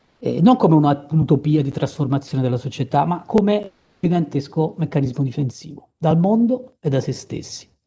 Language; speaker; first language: Italian; native; Italian